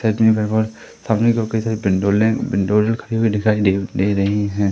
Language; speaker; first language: Hindi; native; Hindi